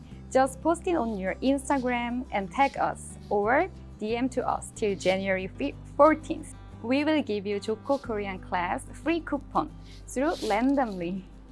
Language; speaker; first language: English; non-native, fluent; Korean